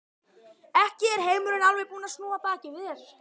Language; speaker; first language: Icelandic; native; Icelandic